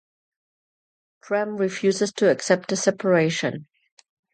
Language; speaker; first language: English; non-native, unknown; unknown